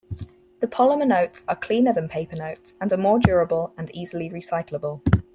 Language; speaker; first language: English; native; English